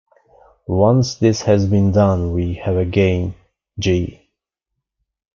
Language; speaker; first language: English; non-native, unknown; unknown